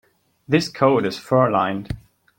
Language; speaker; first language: English; non-native, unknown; German